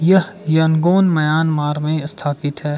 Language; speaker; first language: Hindi; early bilingual, other home language; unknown